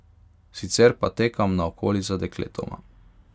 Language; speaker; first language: Slovenian; non-native, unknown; Hungarian